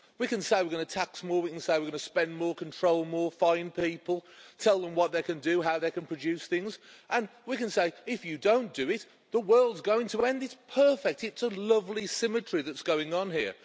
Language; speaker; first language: English; native; English